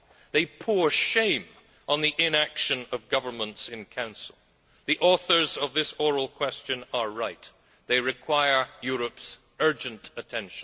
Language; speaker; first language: English; native; English